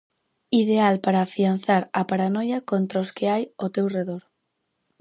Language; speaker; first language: Galician; native; Galician